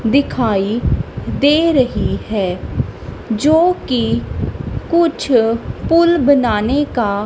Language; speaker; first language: Hindi; non-native, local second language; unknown